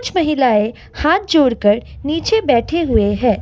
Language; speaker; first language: Hindi; non-native, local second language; Assamese